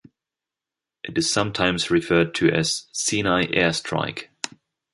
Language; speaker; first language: English; non-native, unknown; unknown